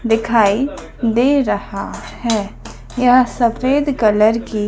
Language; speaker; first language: Hindi; native; Hindi